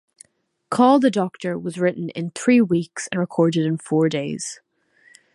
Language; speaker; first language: English; native; English